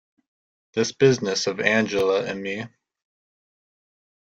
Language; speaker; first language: English; native; English